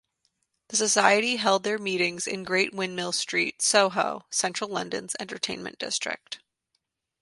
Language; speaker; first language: English; native; English